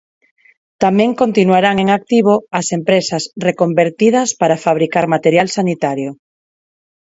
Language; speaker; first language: Galician; non-native, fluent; Spanish